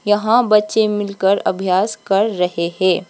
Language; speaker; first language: Hindi; non-native, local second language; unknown